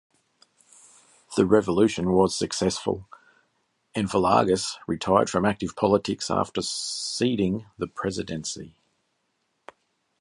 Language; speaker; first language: English; native; English